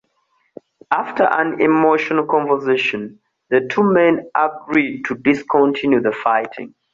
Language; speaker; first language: English; non-native, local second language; Ganda